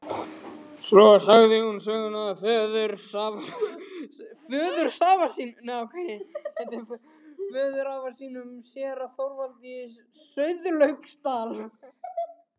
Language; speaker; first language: Icelandic; native; Icelandic